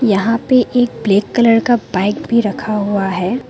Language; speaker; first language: Hindi; non-native, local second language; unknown